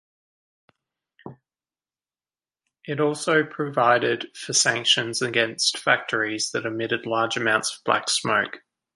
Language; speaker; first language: English; native; English